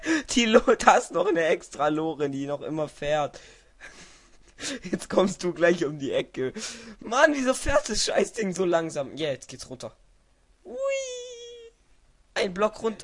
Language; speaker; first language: German; native; German